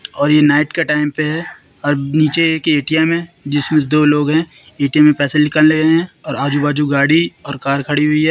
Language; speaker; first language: Hindi; native; Hindi